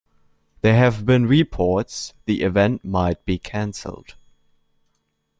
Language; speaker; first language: English; non-native, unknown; German